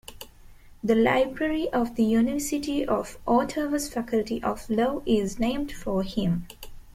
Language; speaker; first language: English; non-native, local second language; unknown